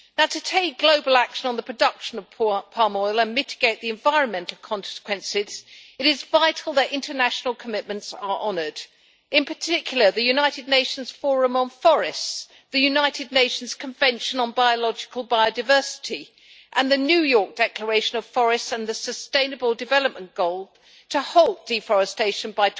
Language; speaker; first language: English; native; English